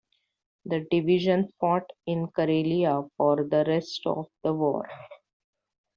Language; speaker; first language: English; non-native, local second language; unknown